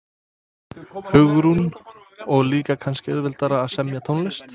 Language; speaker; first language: Icelandic; non-native, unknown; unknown